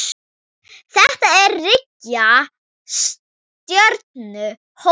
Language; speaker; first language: Icelandic; non-native, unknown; Thai